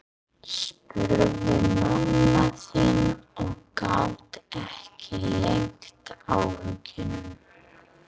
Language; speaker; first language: Icelandic; non-native, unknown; English